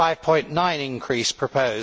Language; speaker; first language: English; native; English